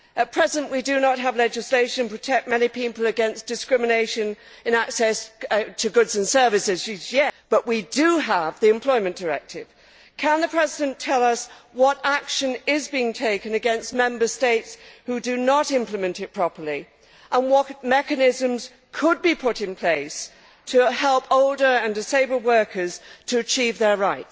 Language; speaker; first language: English; native; English